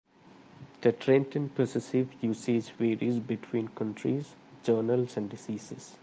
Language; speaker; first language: English; non-native, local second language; Malayalam